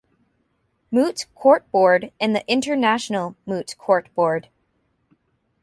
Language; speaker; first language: English; native; English